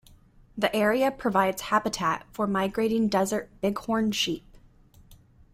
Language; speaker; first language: English; native; English